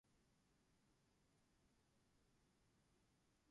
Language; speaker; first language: English; non-native, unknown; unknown